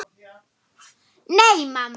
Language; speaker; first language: Icelandic; non-native, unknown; German